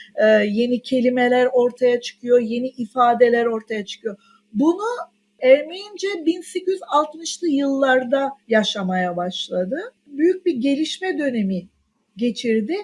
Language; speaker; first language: Turkish; non-native, local second language; Armenian